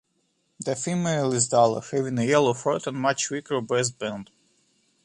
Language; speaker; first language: English; non-native, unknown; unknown